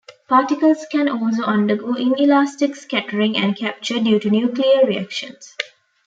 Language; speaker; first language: English; non-native, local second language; Tamil